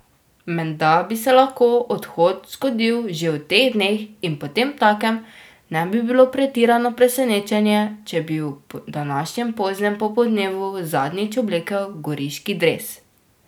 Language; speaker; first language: Slovenian; native; Slovenian